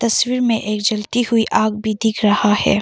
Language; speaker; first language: Hindi; non-native, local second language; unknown